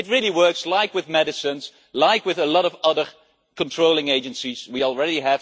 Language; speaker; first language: English; non-native, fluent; Dutch